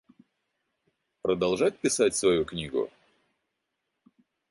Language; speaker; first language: Russian; native; Russian